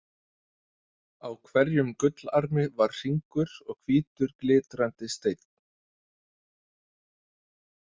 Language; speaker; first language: Icelandic; non-native, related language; Danish